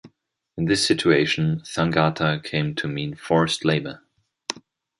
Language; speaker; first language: English; non-native, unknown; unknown